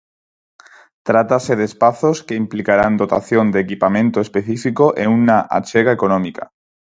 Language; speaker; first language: Galician; non-native, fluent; Spanish